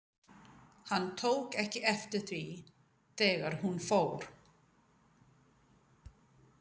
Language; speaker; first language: Icelandic; non-native, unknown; English